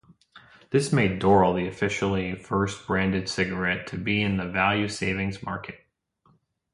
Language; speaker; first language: English; native; English